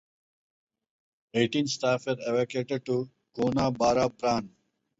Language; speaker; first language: English; non-native, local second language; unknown